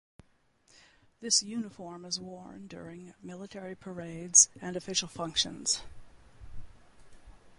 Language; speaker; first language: English; native; English